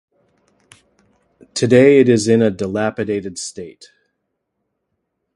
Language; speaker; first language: English; native; English